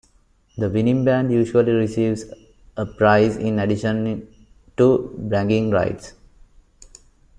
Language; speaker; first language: English; non-native, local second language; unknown